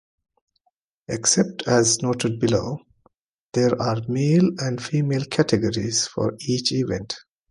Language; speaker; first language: English; non-native, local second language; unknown